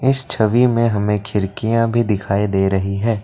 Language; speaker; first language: Hindi; non-native, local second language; Assamese